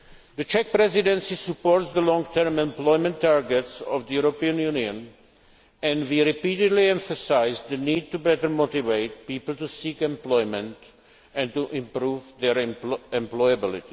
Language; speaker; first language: English; non-native, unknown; Czech